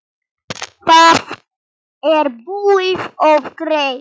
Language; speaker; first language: Icelandic; non-native, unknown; Polish